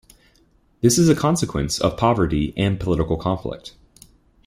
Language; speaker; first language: English; native; English